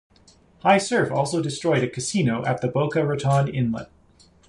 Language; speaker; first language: English; native; English